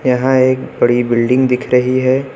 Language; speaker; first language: Hindi; native; Hindi